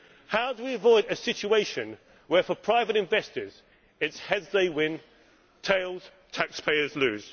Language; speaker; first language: English; native; English